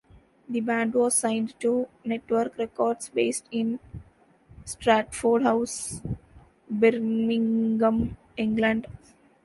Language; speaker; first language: English; non-native, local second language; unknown